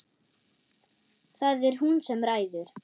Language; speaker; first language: Icelandic; non-native, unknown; German